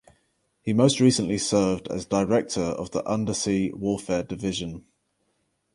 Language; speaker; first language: English; native; English